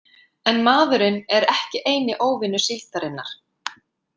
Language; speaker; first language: Icelandic; native; Icelandic